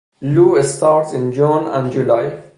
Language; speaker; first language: English; non-native, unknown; Persian